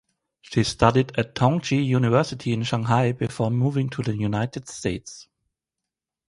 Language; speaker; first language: English; non-native, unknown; German